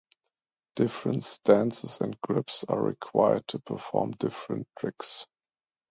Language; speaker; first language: English; non-native, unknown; German